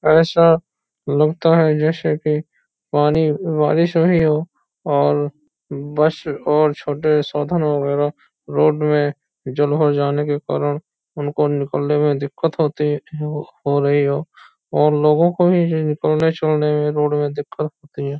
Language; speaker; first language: Hindi; native; Hindi